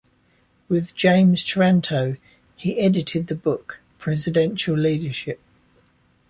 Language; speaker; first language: English; native; English